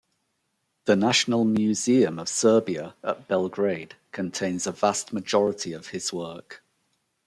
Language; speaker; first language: English; native; English